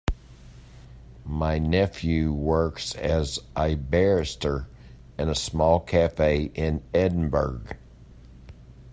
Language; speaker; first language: English; native; English